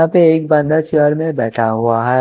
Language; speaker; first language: Hindi; non-native, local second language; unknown